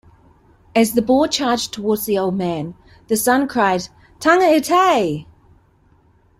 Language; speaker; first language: English; native; English